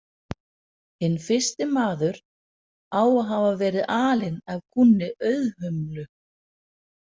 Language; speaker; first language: Icelandic; non-native, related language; Danish